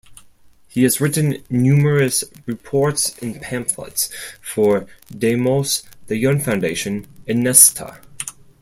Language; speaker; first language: English; non-native, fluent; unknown